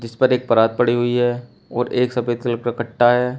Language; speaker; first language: Hindi; native; Hindi